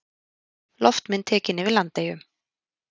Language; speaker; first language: Icelandic; native; Icelandic